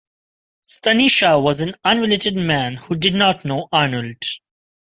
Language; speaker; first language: English; non-native, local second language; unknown